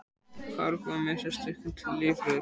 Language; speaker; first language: Icelandic; native; Icelandic